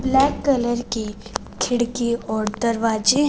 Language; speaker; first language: Hindi; non-native, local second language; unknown